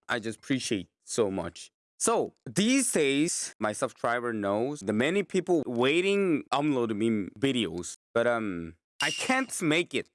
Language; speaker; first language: English; non-native, fluent; Korean